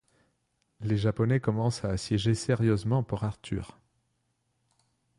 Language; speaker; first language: French; non-native, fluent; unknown